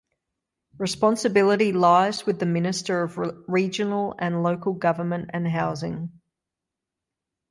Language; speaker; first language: English; native; English